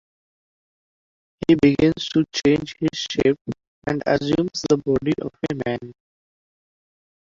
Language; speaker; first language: English; non-native, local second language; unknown